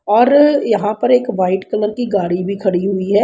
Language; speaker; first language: Hindi; native; Hindi